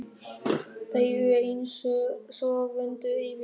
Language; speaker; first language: Icelandic; non-native, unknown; German